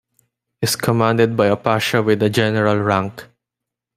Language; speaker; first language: English; non-native, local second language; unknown